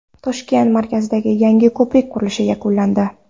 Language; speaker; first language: Uzbek; non-native, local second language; Kara-Kalpak